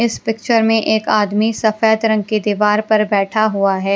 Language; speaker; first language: Hindi; non-native, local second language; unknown